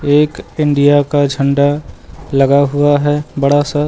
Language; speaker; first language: Hindi; native; Hindi